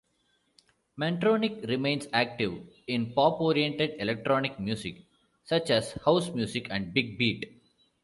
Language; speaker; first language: English; non-native, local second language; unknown